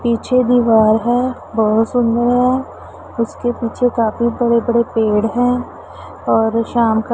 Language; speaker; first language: Hindi; non-native, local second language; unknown